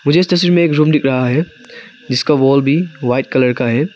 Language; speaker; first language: Hindi; non-native, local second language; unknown